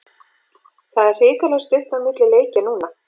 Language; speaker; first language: Icelandic; native; Icelandic